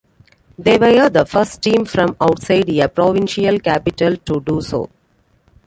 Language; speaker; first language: English; non-native, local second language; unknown